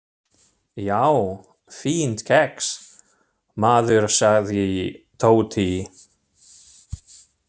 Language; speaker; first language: Icelandic; non-native, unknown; German